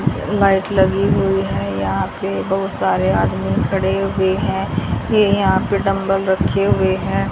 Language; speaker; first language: Hindi; native; Hindi